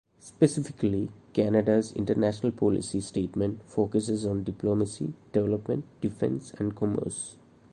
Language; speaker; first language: English; non-native, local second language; Malayalam